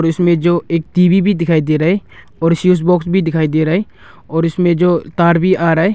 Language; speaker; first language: Hindi; non-native, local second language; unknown